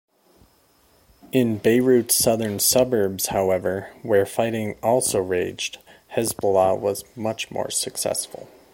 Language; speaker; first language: English; native; English